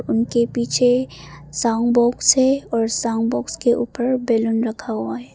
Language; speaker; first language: Hindi; non-native, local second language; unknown